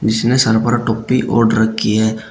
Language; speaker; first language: Hindi; native; Hindi